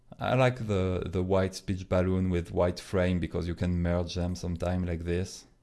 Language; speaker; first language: English; non-native, fluent; French